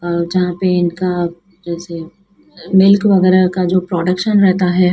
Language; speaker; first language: Hindi; native; Hindi